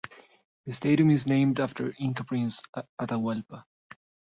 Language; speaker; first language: English; native; English